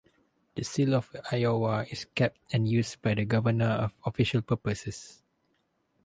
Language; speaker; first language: English; non-native, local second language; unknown